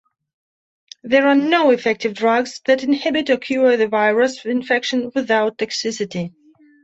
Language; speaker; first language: English; non-native, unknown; Belarusian